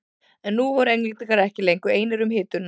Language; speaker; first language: Icelandic; native; Icelandic